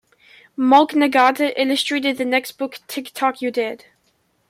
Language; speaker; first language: English; native; English